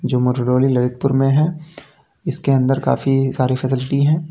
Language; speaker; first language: Hindi; native; Hindi